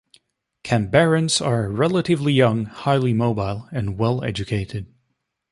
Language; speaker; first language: English; native; English